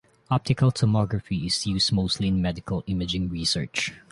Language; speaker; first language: English; non-native, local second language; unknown